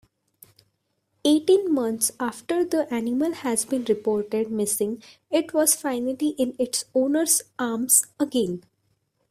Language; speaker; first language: English; non-native, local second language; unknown